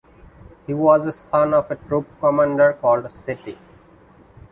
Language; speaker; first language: English; non-native, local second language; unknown